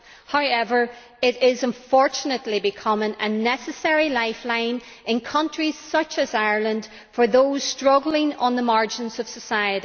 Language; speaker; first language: English; native; English